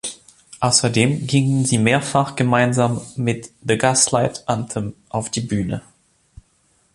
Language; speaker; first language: German; non-native, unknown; French